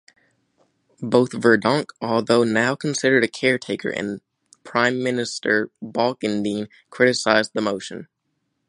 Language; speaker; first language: English; native; English